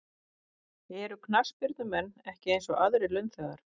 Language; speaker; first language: Icelandic; native; Icelandic